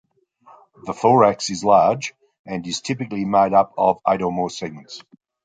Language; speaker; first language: English; native; English